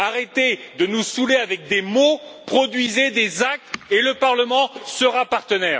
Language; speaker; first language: French; native; French